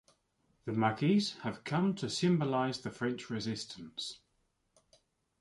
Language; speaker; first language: English; native; English